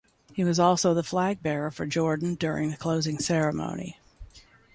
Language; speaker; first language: English; native; English